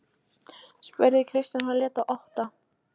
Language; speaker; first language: Icelandic; non-native, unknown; Polish